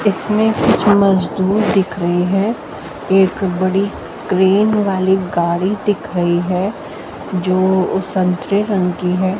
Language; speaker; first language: Hindi; native; Hindi